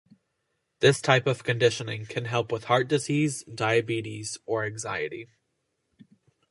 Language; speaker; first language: English; native; English